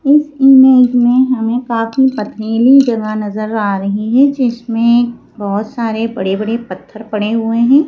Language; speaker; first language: Hindi; native; Hindi